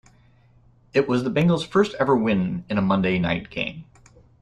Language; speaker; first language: English; native; English